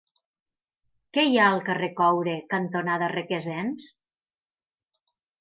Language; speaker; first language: Catalan; native; Catalan